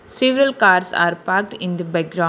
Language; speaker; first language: English; non-native, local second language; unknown